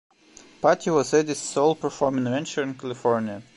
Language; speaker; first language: English; non-native, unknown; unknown